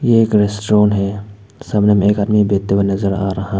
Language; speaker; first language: Hindi; non-native, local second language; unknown